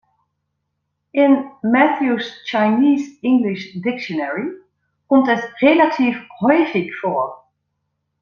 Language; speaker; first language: German; non-native, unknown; Dutch